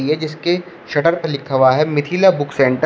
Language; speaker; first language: Hindi; native; Hindi